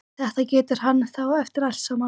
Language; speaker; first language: Icelandic; native; Icelandic